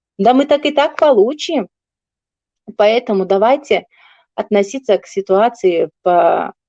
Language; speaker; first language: Russian; non-native, local second language; Tajik